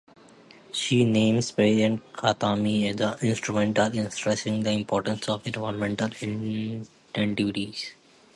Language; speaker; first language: English; non-native, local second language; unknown